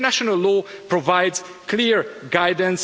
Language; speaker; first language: English; non-native, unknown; Hungarian